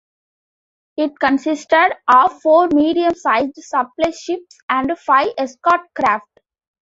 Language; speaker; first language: English; non-native, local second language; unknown